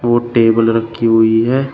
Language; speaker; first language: Hindi; native; Hindi